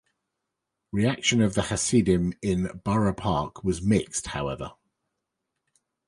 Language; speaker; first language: English; native; English